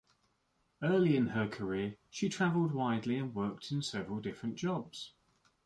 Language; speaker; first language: English; native; English